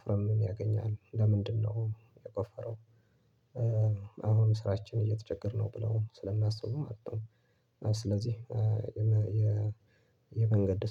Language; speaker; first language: Amharic; non-native, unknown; Tigrinya